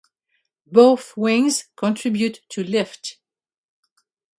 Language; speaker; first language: English; native; English